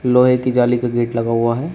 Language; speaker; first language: Hindi; native; Hindi